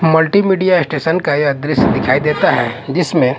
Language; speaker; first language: Hindi; non-native, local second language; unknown